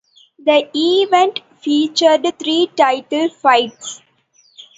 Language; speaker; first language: English; non-native, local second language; Tamil